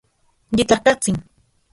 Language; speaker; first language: Central Puebla Nahuatl; non-native, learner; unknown